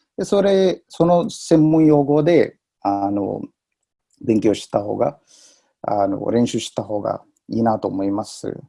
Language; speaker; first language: Japanese; non-native, fluent; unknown